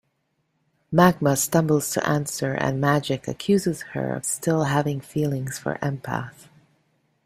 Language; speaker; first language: English; native; English